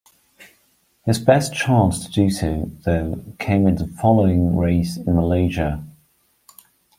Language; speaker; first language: English; non-native, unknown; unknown